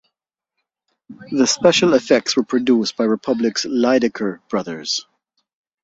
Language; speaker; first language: English; native; English